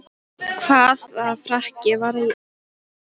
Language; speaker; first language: Icelandic; non-native, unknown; Polish